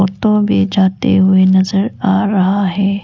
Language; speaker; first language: Hindi; non-native, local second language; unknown